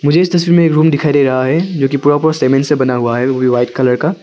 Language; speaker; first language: Hindi; early bilingual, other home language; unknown